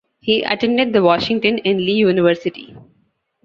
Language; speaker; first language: English; non-native, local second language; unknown